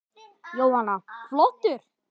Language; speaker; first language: Icelandic; native; Icelandic